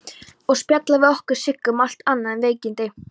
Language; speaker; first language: Icelandic; non-native, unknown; Polish